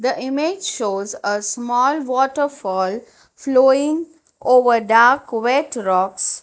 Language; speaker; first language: English; non-native, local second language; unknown